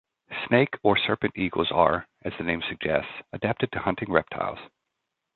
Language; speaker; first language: English; native; English